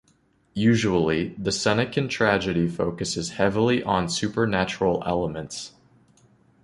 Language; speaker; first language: English; native; English